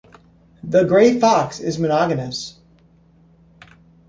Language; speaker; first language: English; native; English